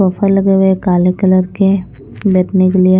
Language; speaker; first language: Hindi; non-native, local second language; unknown